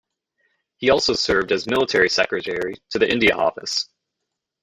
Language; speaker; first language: English; native; English